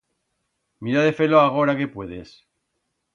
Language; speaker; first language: Aragonese; native; Aragonese